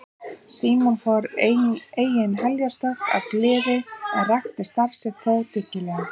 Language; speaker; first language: Icelandic; native; Icelandic